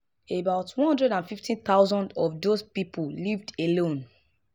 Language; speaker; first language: English; non-native, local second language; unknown